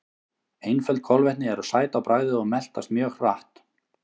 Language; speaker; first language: Icelandic; native; Icelandic